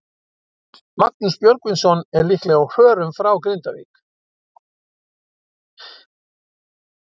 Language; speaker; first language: Icelandic; native; Icelandic